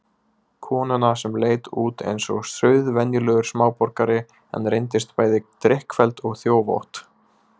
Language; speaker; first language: Icelandic; native; Icelandic